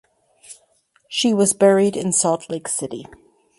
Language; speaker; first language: English; native; English